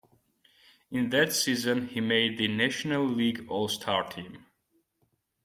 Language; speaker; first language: English; non-native, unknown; Georgian